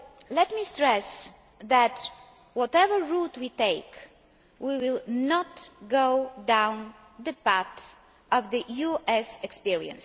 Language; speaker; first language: English; non-native, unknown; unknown